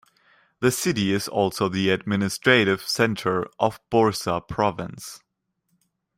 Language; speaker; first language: English; non-native, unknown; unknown